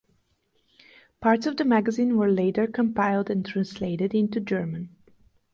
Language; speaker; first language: English; non-native, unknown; Bulgarian